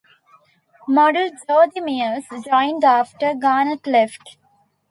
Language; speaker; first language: English; non-native, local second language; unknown